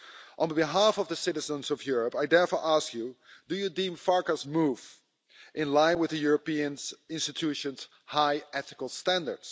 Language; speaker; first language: English; non-native, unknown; Dutch